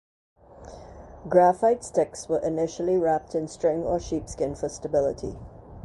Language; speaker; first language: English; native; English